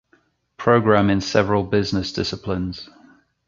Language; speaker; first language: English; native; English